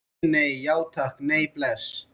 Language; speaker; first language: Icelandic; native; Icelandic